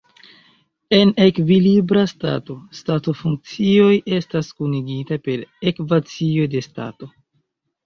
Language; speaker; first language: Esperanto; non-native, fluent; Chinese